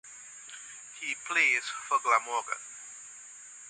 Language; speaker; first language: English; native; English